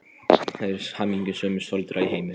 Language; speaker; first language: Icelandic; non-native, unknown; Polish